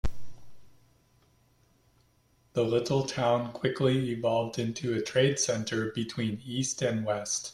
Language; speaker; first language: English; native; English